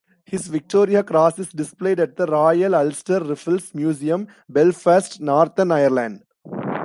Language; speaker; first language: English; non-native, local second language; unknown